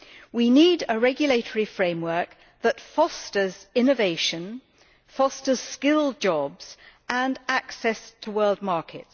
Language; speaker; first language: English; native; English